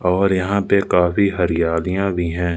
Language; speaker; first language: Hindi; native; Hindi